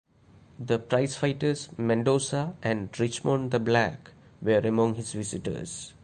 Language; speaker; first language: English; non-native, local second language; Malayalam